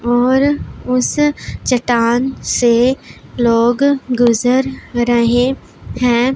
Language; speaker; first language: Hindi; non-native, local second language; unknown